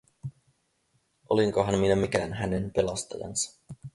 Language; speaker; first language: Finnish; native; Finnish